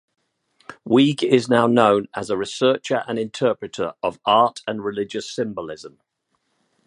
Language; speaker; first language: English; native; English